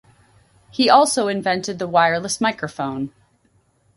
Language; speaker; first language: English; native; English